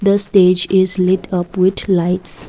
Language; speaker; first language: English; non-native, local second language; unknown